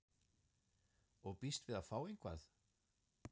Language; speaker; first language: Icelandic; non-native, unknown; German